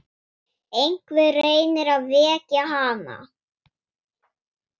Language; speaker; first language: Icelandic; non-native, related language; Swedish